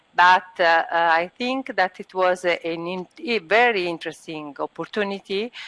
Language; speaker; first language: English; non-native, learner; Italian